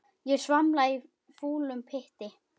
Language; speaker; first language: Icelandic; native; Icelandic